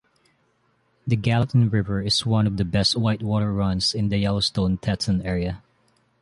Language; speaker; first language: English; non-native, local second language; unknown